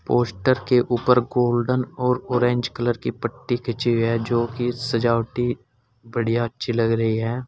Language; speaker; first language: Hindi; native; Hindi